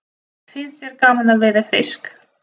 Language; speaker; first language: Icelandic; non-native, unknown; Russian